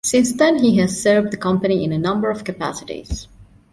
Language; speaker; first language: English; non-native, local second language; Divehi